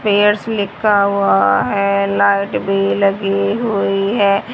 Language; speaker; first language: Hindi; native; Hindi